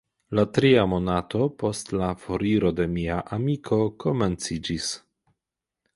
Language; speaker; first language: Esperanto; non-native, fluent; Polish